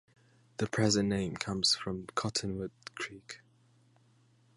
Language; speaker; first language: English; native; English